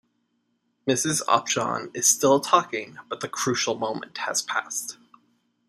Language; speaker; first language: English; native; English